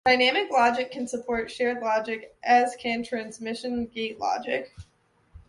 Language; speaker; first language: English; native; English